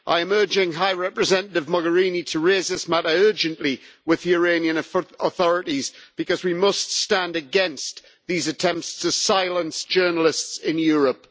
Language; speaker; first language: English; native; English